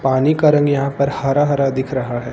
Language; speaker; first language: Hindi; native; Hindi